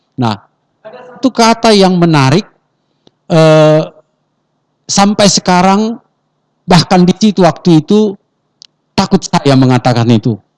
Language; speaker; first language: Indonesian; non-native, local second language; Batak Toba